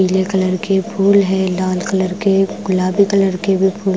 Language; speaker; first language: Hindi; non-native, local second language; Punjabi